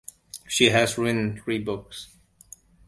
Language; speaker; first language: English; non-native, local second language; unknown